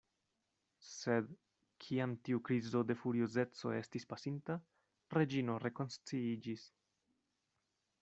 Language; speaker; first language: Esperanto; non-native, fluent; Spanish